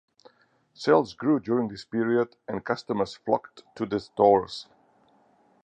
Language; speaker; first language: English; non-native, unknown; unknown